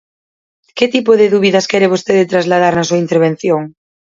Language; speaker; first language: Galician; native; Galician